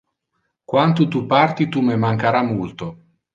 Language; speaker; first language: Interlingua; non-native, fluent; Italian